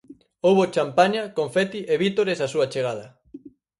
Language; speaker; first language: Galician; native; Galician